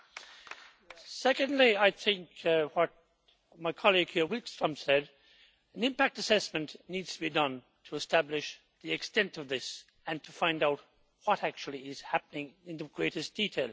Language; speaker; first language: English; native; English